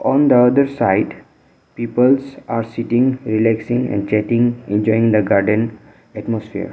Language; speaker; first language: English; non-native, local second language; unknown